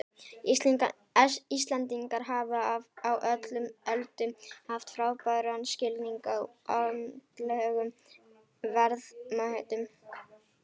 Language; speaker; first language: Icelandic; native; Icelandic